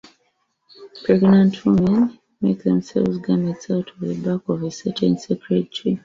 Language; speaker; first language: English; native; English